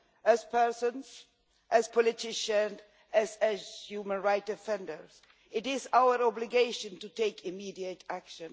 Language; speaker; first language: English; non-native, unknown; Swedish